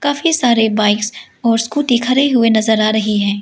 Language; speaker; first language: Hindi; early bilingual, other home language; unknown